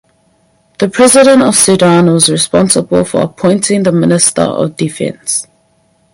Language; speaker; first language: English; native; English